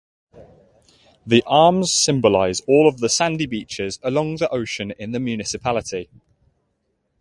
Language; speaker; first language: English; native; English